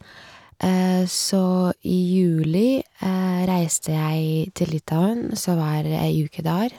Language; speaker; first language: Norwegian; non-native, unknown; Lithuanian